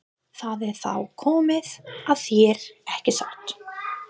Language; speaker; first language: Icelandic; non-native, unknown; English